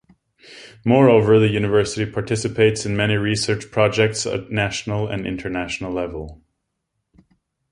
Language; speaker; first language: English; native; English